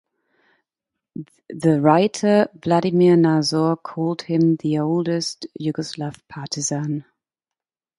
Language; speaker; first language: English; non-native, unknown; German